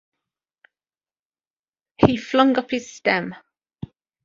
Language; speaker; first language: English; native; English